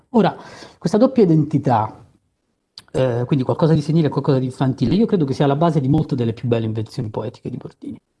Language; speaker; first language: Italian; native; Italian